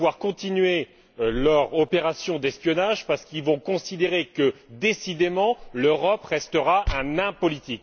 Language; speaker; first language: French; native; French